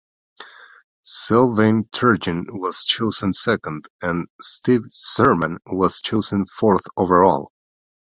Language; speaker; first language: English; non-native, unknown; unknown